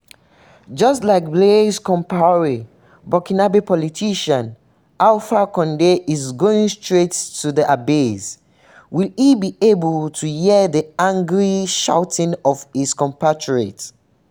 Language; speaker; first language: English; non-native, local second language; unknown